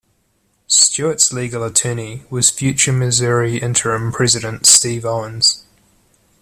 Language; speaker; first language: English; native; English